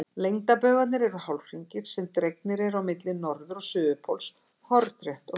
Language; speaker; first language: Icelandic; native; Icelandic